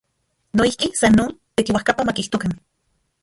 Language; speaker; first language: Central Puebla Nahuatl; non-native, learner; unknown